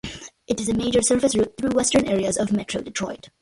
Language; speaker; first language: English; early bilingual, other home language; Malayalam